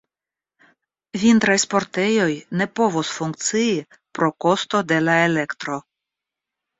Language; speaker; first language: Esperanto; non-native, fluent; Russian